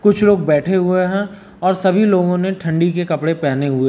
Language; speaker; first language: Hindi; native; Hindi